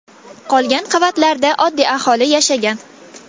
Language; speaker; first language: Uzbek; non-native, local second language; Kazakh